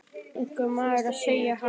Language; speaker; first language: Icelandic; native; Icelandic